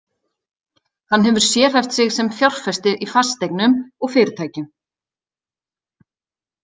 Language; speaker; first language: Icelandic; native; Icelandic